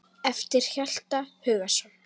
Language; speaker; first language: Icelandic; native; Icelandic